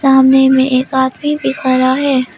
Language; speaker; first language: Hindi; non-native, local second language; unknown